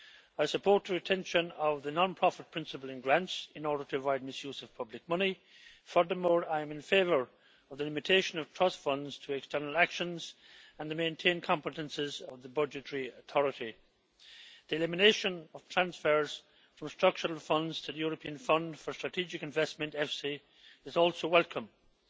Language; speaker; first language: English; native; English